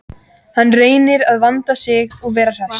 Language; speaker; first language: Icelandic; native; Icelandic